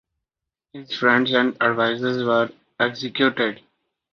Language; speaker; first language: English; non-native, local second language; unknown